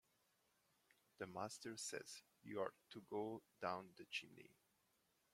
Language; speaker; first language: English; non-native, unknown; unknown